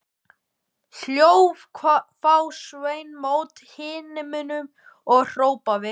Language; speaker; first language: Icelandic; native; Icelandic